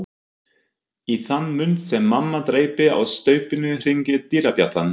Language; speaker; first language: Icelandic; non-native, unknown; German